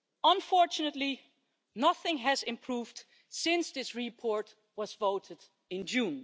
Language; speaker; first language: English; non-native, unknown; Dutch